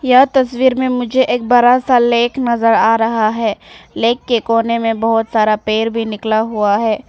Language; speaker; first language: Hindi; non-native, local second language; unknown